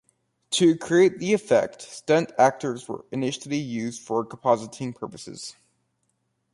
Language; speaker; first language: English; native; English